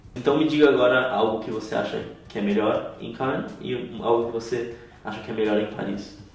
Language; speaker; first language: Portuguese; native; Portuguese